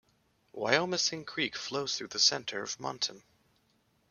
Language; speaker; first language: English; native; English